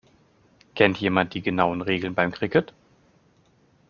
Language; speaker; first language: German; native; German